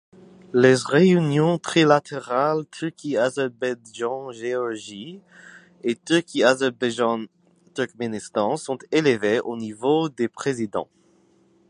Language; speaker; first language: French; non-native, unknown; English